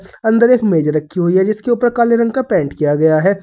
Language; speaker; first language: Hindi; native; Hindi